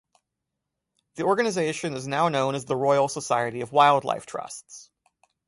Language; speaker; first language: English; native; English